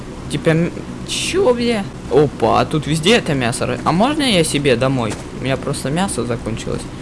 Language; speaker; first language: Russian; native; Russian